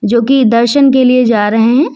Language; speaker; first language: Hindi; native; Hindi